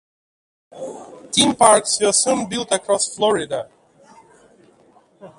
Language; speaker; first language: English; native; English